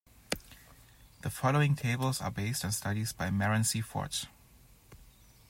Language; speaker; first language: English; non-native, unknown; German